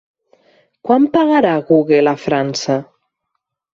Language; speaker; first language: Catalan; native; Catalan